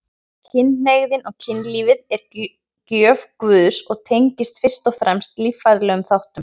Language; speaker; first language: Icelandic; native; Icelandic